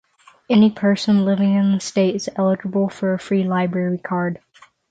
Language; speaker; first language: English; native; English